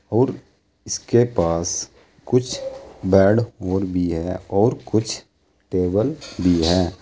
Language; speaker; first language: Hindi; native; Hindi